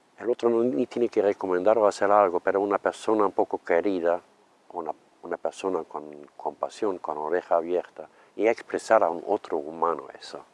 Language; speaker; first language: Spanish; non-native, fluent; German